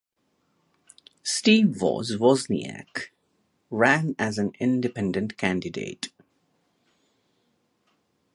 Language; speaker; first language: English; non-native, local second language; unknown